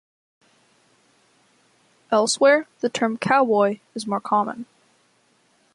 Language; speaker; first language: English; native; English